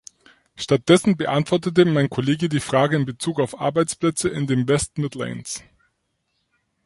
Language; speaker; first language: German; native; German